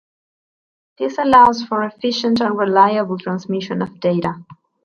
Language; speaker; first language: English; non-native, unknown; Spanish